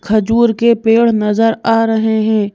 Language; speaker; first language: Hindi; native; Hindi